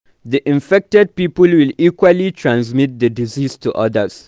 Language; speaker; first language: English; non-native, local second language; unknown